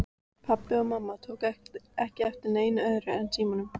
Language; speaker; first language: Icelandic; native; Icelandic